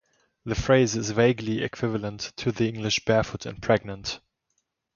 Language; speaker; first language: English; non-native, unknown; German